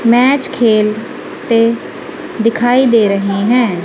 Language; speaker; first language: Hindi; non-native, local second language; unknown